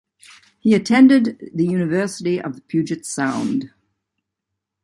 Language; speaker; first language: English; native; English